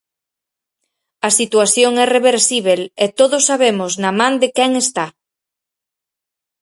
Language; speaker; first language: Galician; native; Galician